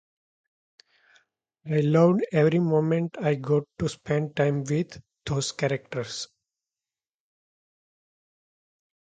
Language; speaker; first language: English; non-native, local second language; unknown